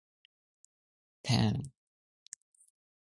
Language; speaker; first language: English; non-native, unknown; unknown